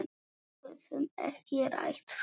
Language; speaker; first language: Icelandic; non-native, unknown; Polish